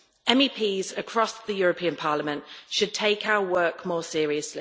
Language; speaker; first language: English; native; English